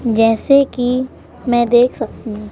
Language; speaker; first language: Hindi; native; Hindi